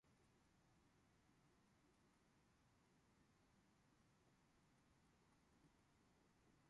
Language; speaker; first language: English; non-native, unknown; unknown